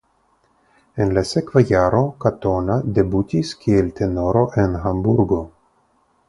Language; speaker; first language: Esperanto; non-native, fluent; Russian